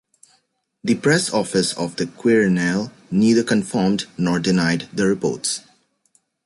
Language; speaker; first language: English; native; English